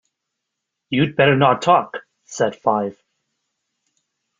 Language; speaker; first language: English; native; English